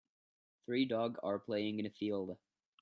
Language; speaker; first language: English; non-native, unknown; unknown